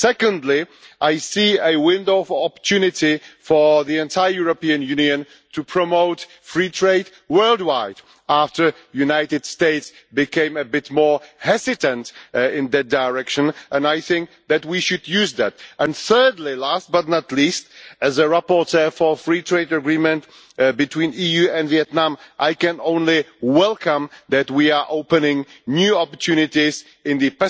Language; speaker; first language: English; non-native, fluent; Czech